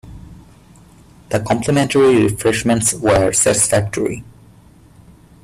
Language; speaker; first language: English; non-native, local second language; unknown